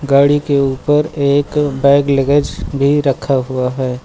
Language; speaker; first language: Hindi; native; Hindi